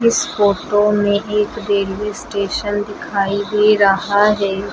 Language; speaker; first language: Hindi; native; Hindi